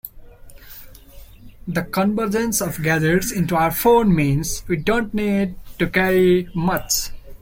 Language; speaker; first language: English; non-native, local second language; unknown